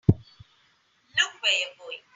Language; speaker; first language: English; non-native, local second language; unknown